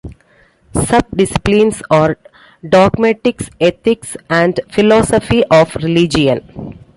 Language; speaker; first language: English; non-native, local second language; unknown